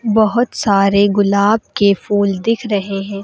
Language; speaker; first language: Hindi; native; Hindi